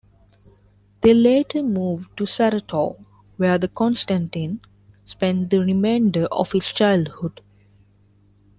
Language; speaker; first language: English; non-native, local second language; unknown